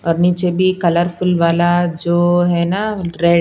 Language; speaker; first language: Hindi; non-native, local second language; Punjabi